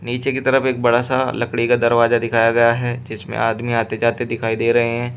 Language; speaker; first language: Hindi; native; Hindi